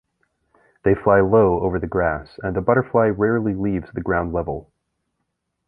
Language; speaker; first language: English; native; English